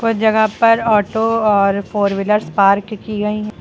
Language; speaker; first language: Hindi; native; Hindi